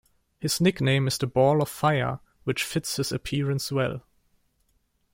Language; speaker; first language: English; non-native, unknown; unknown